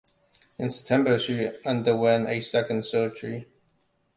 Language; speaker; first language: English; non-native, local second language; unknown